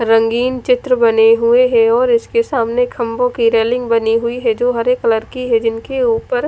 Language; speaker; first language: Hindi; non-native, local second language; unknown